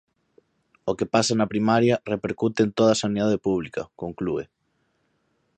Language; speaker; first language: Galician; native; Galician